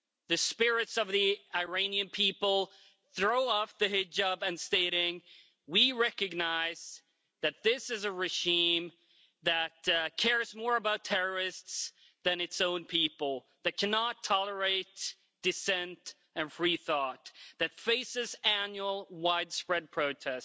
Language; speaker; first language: English; non-native, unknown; Swedish